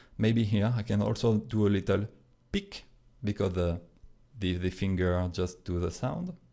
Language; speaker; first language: English; non-native, fluent; French